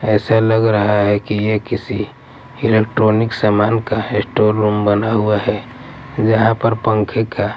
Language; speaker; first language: Hindi; non-native, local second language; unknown